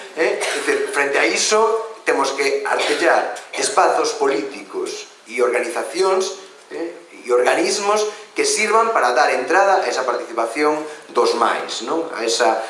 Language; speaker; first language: Galician; non-native, local second language; Spanish